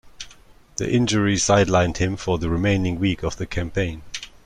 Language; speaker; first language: English; non-native, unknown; German